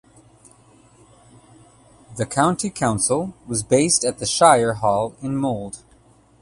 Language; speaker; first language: English; native; English